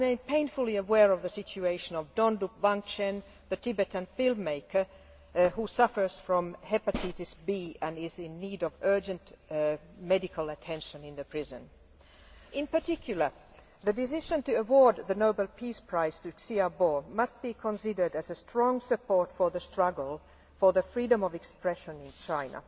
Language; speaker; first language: English; non-native, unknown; Finnish